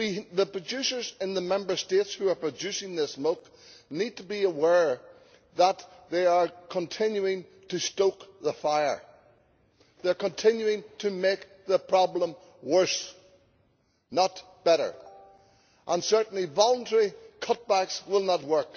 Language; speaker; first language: English; native; English